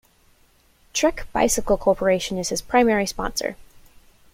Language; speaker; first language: English; native; English